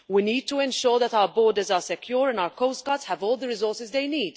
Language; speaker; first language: English; non-native, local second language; Maltese